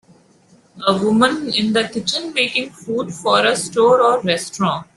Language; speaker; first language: English; non-native, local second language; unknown